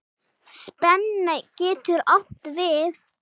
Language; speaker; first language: Icelandic; non-native, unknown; English